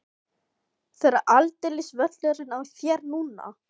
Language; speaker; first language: Icelandic; non-native, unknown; Filipino